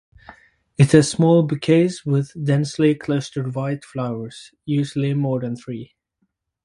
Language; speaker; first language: English; native; English